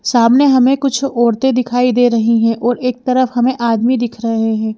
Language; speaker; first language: Hindi; native; Hindi